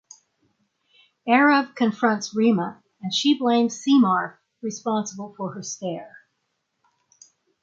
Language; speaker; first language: English; native; English